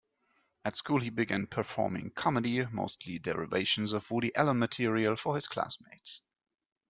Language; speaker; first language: English; non-native, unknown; German